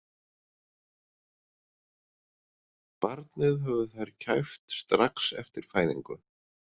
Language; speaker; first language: Icelandic; native; Icelandic